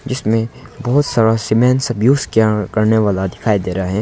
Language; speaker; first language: Hindi; non-native, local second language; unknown